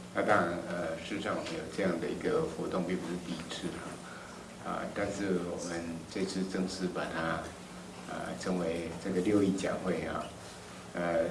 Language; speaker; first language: Chinese; native; Chinese